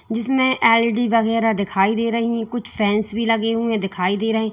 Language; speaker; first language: Hindi; native; Hindi